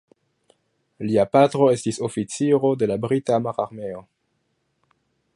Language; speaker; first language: Esperanto; non-native, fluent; French